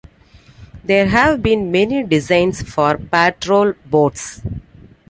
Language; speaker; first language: English; non-native, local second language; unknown